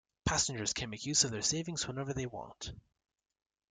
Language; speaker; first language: English; native; English